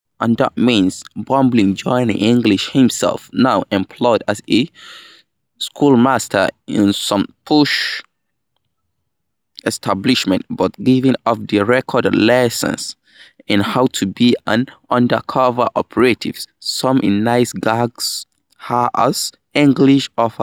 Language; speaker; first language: English; non-native, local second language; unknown